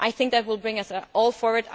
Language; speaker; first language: English; native; English